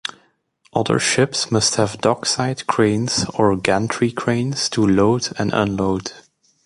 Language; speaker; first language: English; native; English